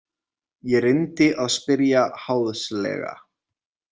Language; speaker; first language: Icelandic; native; Icelandic